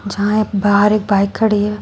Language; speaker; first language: Hindi; native; Hindi